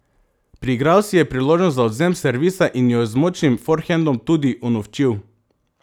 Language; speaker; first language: Slovenian; non-native, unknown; Macedonian